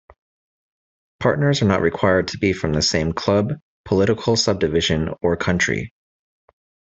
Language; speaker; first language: English; native; English